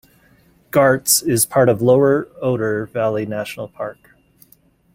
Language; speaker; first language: English; native; English